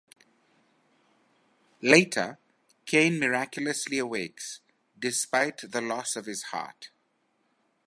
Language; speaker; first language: English; native; English